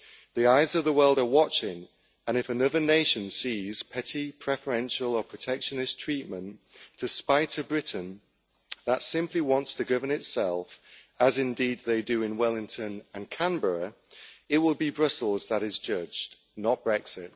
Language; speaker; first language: English; native; English